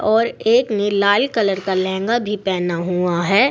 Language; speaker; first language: Hindi; native; Hindi